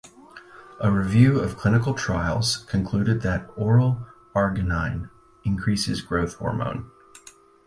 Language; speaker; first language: English; native; English